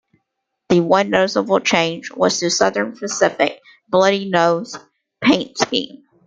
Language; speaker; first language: English; native; English